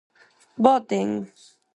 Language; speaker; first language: Galician; non-native, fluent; Spanish